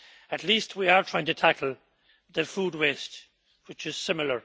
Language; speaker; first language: English; native; English